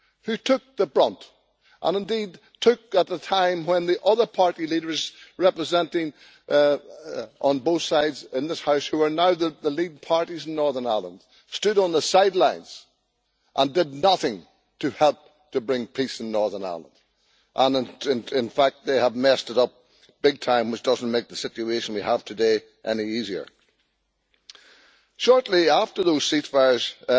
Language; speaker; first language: English; native; English